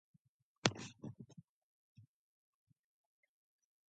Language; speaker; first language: English; non-native, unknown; Mongolian